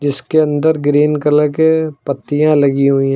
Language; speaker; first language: Hindi; native; Hindi